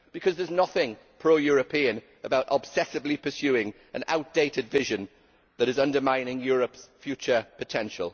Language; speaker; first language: English; native; English